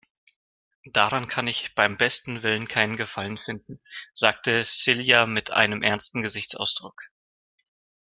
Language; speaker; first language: German; non-native, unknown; Russian